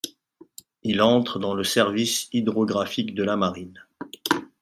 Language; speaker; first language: French; non-native, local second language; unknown